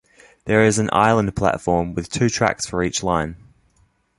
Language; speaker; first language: English; native; English